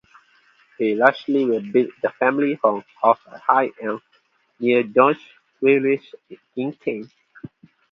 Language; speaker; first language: English; non-native, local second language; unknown